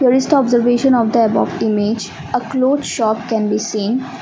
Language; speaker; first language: English; non-native, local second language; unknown